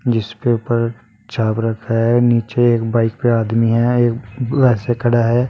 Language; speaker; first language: Hindi; native; Hindi